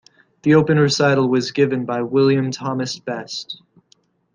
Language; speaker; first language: English; native; English